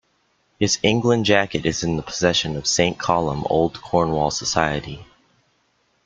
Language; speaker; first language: English; native; English